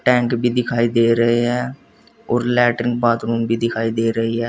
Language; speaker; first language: Hindi; native; Hindi